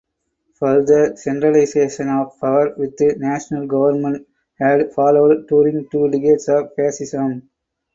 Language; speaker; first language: English; non-native, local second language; Tamil